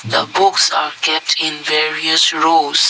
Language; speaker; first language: English; non-native, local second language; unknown